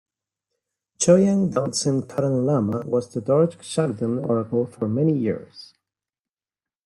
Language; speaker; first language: English; non-native, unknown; Spanish